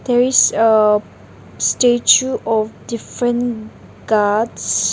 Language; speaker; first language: English; non-native, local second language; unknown